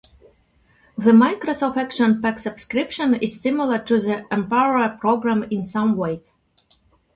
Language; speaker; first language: English; non-native, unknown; Russian